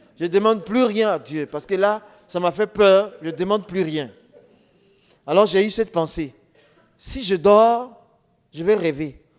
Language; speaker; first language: French; non-native, local second language; Dyula